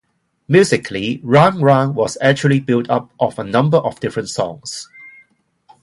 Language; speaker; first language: English; non-native, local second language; Cantonese